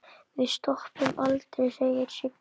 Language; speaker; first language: Icelandic; native; Icelandic